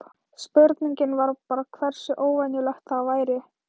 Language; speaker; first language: Icelandic; non-native, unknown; Thai